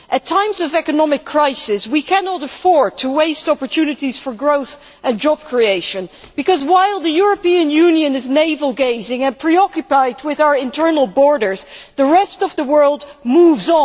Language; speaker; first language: English; non-native, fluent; Dutch